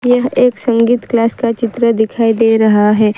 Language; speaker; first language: Hindi; non-native, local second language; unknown